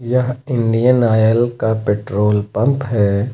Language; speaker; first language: Hindi; native; Hindi